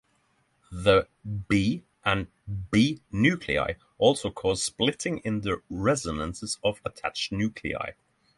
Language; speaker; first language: English; non-native, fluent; Norwegian